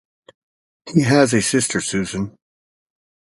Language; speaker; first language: English; native; English